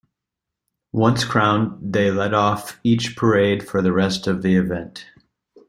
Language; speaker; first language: English; native; English